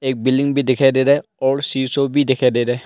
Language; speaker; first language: Hindi; early bilingual, other home language; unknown